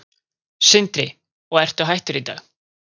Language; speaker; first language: Icelandic; native; Icelandic